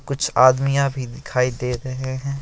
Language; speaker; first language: Hindi; non-native, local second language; Assamese